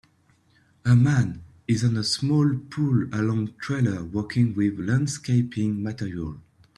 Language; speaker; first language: English; native; English